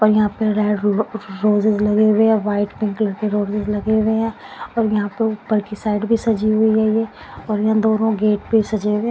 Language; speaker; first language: Hindi; non-native, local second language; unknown